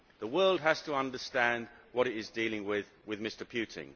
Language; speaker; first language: English; native; English